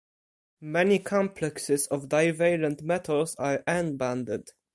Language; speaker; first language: English; non-native, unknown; Polish